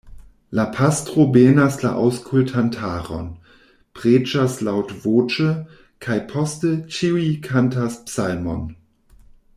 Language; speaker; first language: Esperanto; non-native, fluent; German